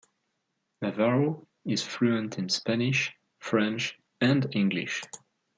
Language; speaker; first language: English; non-native, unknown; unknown